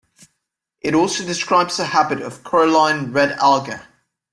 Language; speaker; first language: English; native; English